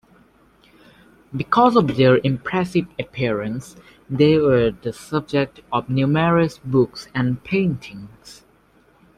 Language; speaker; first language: English; native; English